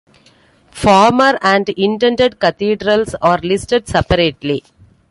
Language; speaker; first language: English; non-native, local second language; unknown